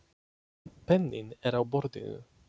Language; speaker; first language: Icelandic; non-native, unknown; Polish